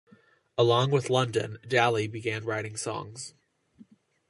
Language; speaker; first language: English; native; English